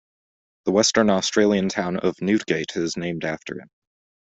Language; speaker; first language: English; native; English